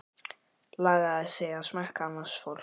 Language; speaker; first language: Icelandic; native; Icelandic